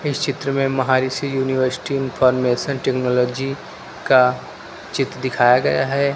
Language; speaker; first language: Hindi; native; Hindi